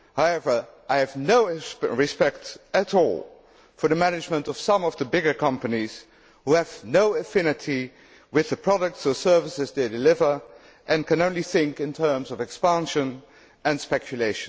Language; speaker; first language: English; non-native, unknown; Dutch